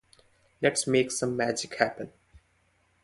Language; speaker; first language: English; non-native, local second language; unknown